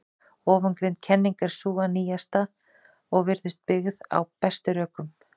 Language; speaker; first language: Icelandic; native; Icelandic